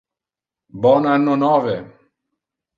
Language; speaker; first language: Interlingua; non-native, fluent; Italian